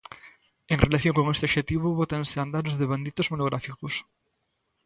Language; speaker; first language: Galician; native; Galician